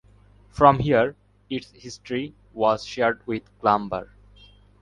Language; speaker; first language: English; non-native, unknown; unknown